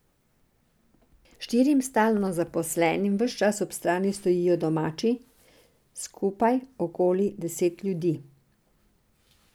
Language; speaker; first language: Slovenian; non-native, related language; Serbian